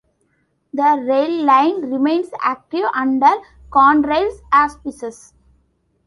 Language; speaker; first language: English; non-native, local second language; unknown